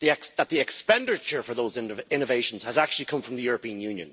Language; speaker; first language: English; native; English